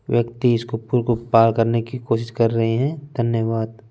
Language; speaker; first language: Hindi; non-native, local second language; Punjabi